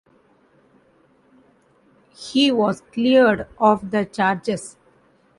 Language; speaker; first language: English; non-native, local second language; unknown